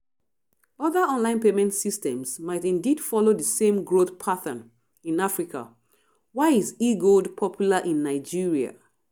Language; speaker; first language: English; non-native, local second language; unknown